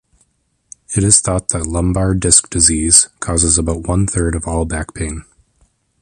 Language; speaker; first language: English; native; English